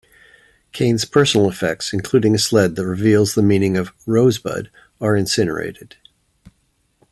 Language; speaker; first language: English; native; English